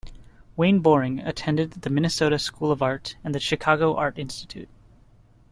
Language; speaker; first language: English; native; English